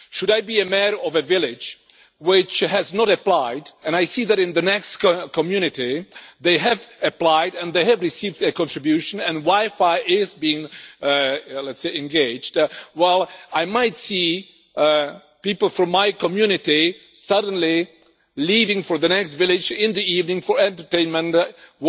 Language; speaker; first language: English; non-native, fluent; Czech